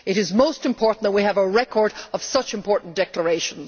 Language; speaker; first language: English; native; English